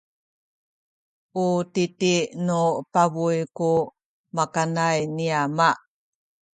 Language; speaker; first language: Sakizaya; native; Sakizaya